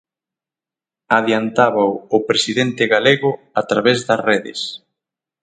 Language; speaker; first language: Galician; native; Galician